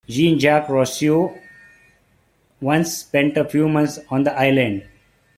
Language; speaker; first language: English; non-native, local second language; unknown